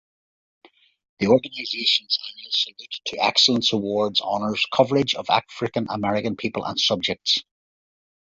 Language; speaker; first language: English; native; English